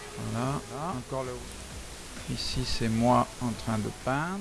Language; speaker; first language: French; native; French